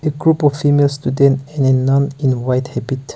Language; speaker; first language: English; non-native, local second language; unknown